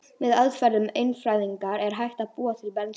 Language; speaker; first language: Icelandic; native; Icelandic